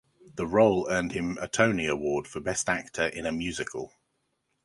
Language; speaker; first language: English; native; English